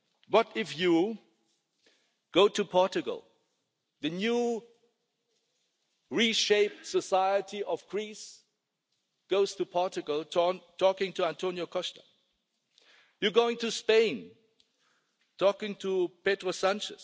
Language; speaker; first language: English; non-native, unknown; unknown